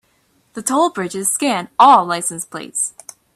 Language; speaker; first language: English; native; English